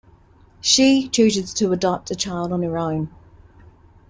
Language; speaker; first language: English; native; English